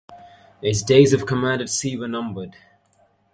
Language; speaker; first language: English; native; English